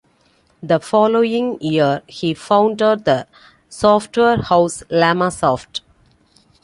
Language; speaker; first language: English; non-native, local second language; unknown